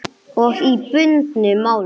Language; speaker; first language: Icelandic; non-native, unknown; English